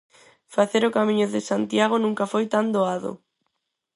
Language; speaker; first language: Galician; non-native, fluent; Spanish